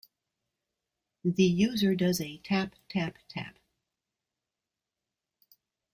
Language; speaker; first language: English; native; English